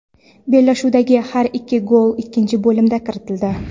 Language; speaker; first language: Uzbek; non-native, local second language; Kara-Kalpak